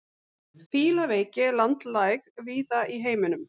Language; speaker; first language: Icelandic; native; Icelandic